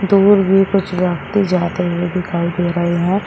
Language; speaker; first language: Hindi; native; Hindi